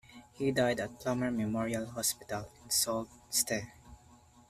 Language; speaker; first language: English; non-native, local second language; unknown